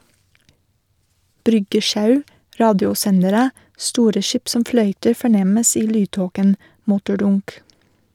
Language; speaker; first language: Norwegian; non-native, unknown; English